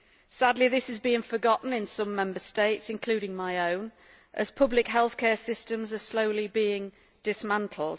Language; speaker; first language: English; native; English